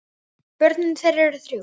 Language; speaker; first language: Icelandic; native; Icelandic